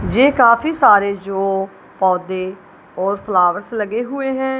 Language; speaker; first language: Hindi; non-native, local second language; Punjabi